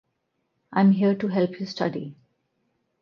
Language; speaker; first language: English; non-native, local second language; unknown